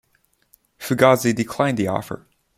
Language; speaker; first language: English; non-native, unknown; Chinese